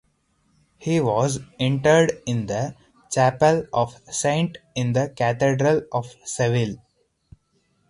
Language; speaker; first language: English; non-native, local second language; Hindi